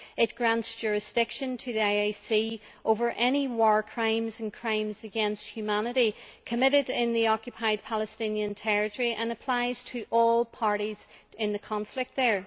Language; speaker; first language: English; native; English